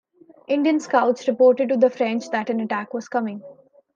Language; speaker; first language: English; non-native, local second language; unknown